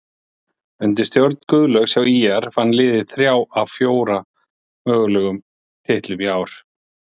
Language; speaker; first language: Icelandic; native; Icelandic